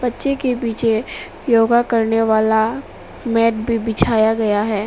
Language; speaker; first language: Hindi; non-native, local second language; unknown